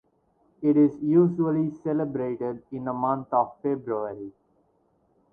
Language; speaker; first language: English; non-native, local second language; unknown